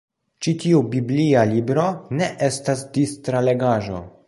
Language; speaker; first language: Esperanto; non-native, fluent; Polish